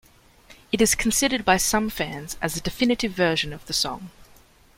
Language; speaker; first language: English; native; English